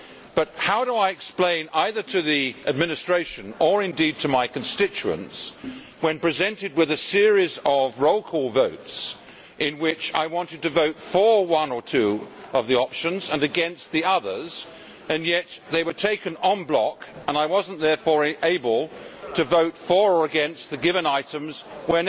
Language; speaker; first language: English; native; English